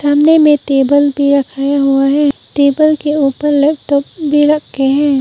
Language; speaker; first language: Hindi; non-native, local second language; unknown